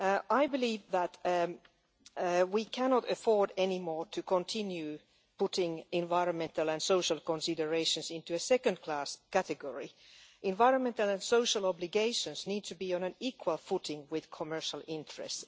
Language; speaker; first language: English; non-native, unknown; Finnish